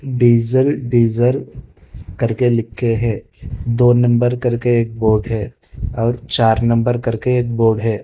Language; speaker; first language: Hindi; non-native, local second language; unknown